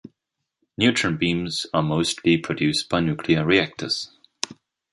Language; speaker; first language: English; non-native, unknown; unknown